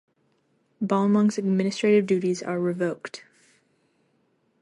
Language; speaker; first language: English; native; English